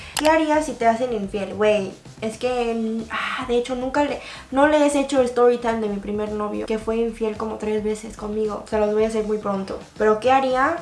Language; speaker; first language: Spanish; early bilingual, other home language; Korean